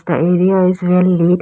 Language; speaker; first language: English; non-native, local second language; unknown